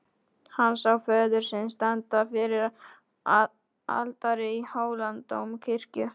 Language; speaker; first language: Icelandic; non-native, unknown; Polish